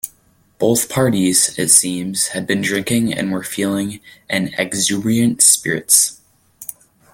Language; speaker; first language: English; native; English